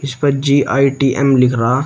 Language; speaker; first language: Hindi; native; Hindi